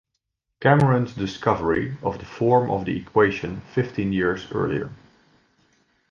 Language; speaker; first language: English; non-native, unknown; Dutch